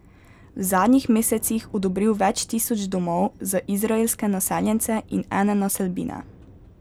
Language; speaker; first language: Slovenian; native; Slovenian